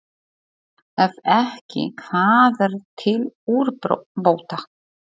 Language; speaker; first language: Icelandic; non-native, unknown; Polish